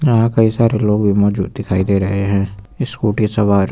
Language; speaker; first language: Hindi; native; Hindi